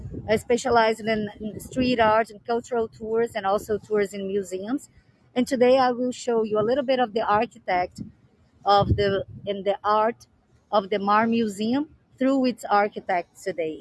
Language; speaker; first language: English; non-native, fluent; Portuguese